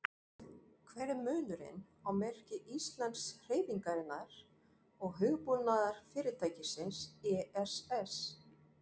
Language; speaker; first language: Icelandic; non-native, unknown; French